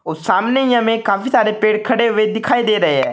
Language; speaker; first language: Hindi; native; Hindi